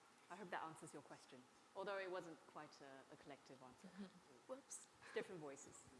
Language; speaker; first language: English; non-native, fluent; Chinese